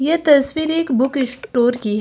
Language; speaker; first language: Hindi; native; Hindi